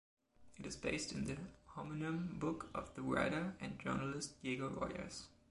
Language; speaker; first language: English; non-native, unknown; German